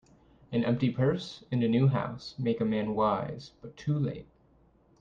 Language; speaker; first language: English; native; English